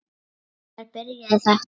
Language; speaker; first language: Icelandic; non-native, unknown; Lithuanian